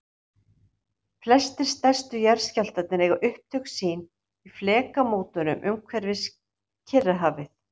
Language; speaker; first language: Icelandic; native; Icelandic